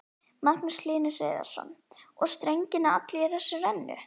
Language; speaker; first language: Icelandic; native; Icelandic